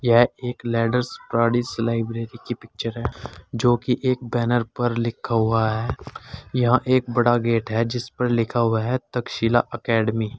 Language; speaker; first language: Hindi; native; Hindi